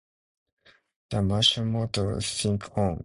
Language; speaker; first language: English; non-native, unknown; Japanese